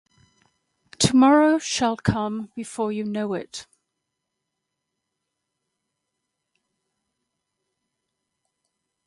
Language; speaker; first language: English; native; English